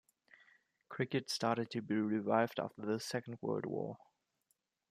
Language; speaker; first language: English; non-native, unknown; German